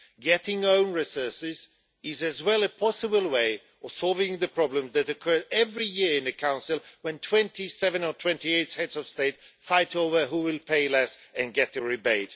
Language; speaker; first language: English; non-native, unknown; Swedish